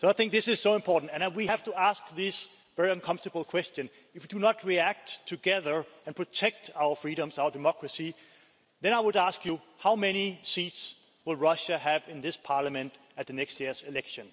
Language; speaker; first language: English; non-native, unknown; Danish